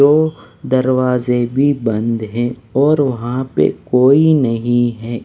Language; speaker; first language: Hindi; non-native, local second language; Punjabi